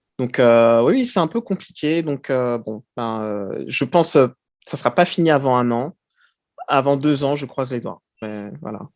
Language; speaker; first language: French; early bilingual, other home language; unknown